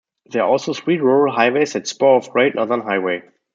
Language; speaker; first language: English; non-native, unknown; German